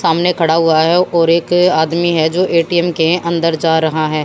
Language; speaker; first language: Hindi; native; Hindi